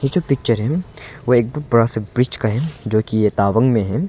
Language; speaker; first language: Hindi; non-native, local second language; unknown